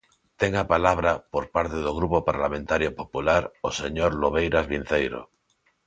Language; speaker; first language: Galician; non-native, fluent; Spanish